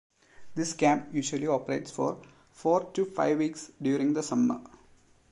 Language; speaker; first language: English; non-native, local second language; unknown